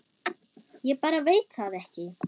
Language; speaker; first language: Icelandic; non-native, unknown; German